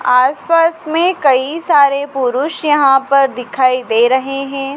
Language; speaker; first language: Hindi; native; Hindi